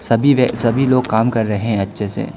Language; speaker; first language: Hindi; non-native, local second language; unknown